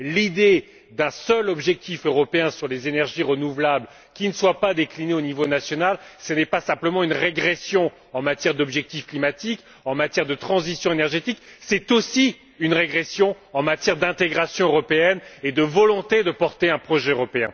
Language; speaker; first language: French; native; French